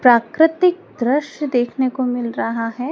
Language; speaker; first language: Hindi; native; Hindi